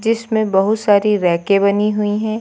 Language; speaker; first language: Hindi; native; Hindi